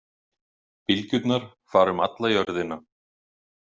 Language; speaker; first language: Icelandic; native; Icelandic